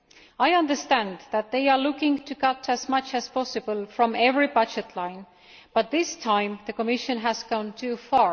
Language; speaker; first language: English; non-native, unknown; Estonian